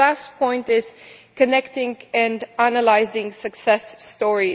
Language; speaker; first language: English; non-native, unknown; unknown